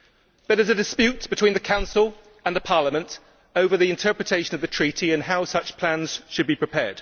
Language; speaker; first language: English; native; English